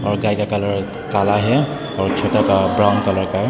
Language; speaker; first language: Hindi; non-native, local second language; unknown